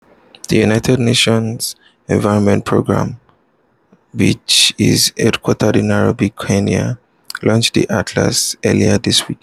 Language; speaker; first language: English; non-native, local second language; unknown